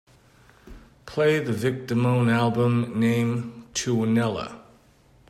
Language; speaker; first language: English; native; English